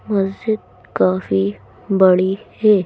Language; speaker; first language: Hindi; native; Hindi